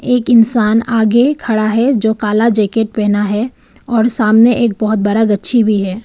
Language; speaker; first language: Hindi; non-native, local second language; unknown